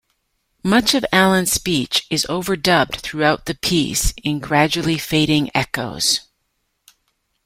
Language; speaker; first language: English; native; English